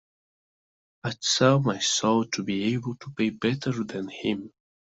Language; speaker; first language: English; non-native, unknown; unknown